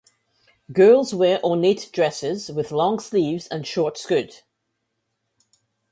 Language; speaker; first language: English; native; English